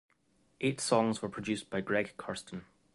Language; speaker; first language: English; native; English